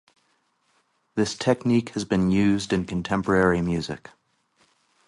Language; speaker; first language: English; native; English